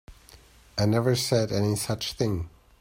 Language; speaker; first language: English; native; English